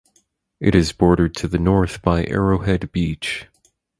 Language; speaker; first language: English; native; English